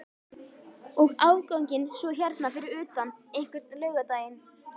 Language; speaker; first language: Icelandic; native; Icelandic